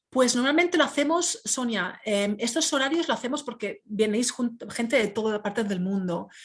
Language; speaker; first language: Spanish; native; Spanish